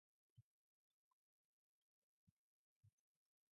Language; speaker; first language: English; non-native, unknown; Mongolian